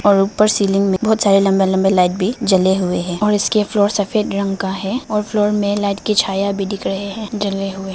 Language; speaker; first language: Hindi; non-native, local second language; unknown